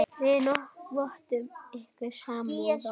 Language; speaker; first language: Icelandic; native; Icelandic